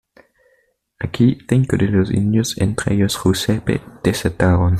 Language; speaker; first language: Spanish; native; Spanish